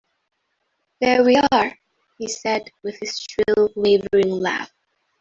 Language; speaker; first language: English; non-native, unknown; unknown